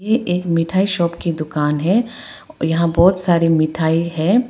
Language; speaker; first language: Hindi; non-native, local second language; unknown